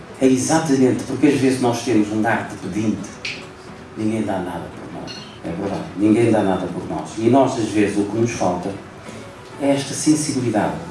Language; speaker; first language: Portuguese; non-native, local second language; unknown